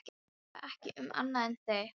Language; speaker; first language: Icelandic; non-native, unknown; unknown